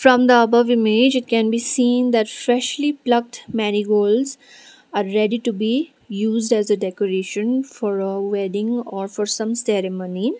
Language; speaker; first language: English; non-native, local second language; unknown